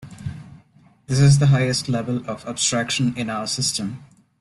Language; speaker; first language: English; non-native, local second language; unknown